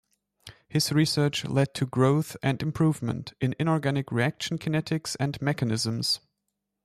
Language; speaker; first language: English; non-native, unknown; German